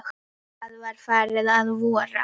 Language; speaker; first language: Icelandic; native; Icelandic